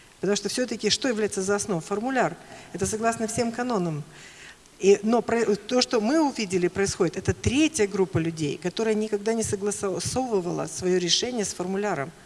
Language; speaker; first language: Russian; native; Russian